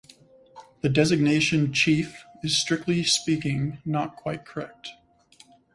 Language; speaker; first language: English; native; English